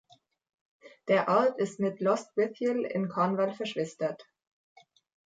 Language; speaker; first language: German; native; German